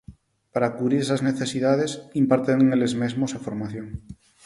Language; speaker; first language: Galician; non-native, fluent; Spanish